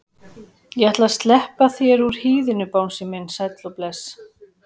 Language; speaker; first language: Icelandic; native; Icelandic